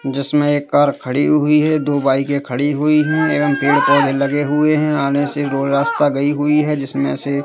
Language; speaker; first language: Hindi; native; Hindi